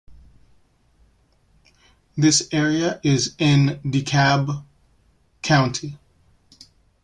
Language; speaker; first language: English; native; English